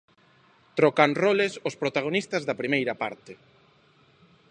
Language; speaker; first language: Galician; non-native, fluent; Spanish